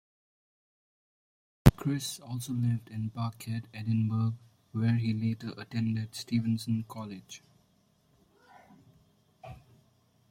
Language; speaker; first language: English; non-native, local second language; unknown